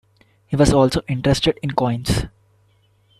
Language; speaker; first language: English; non-native, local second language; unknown